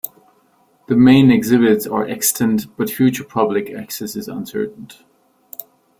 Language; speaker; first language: English; non-native, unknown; German